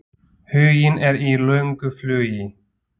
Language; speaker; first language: Icelandic; non-native, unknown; Slovak